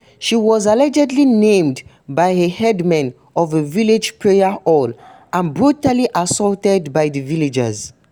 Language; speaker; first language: English; non-native, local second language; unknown